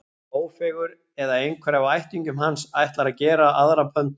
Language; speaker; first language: Icelandic; native; Icelandic